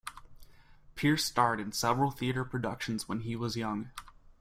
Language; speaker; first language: English; native; English